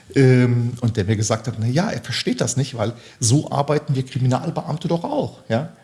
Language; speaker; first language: German; early bilingual, other home language; Turkish